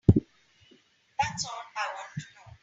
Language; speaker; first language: English; non-native, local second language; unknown